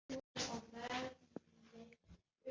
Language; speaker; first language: Icelandic; native; Icelandic